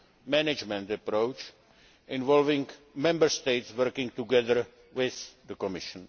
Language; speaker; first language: English; non-native, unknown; Czech